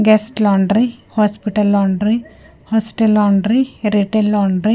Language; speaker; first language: Hindi; non-native, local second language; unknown